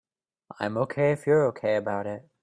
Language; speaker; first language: English; native; English